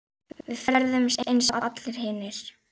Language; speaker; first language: Icelandic; native; Icelandic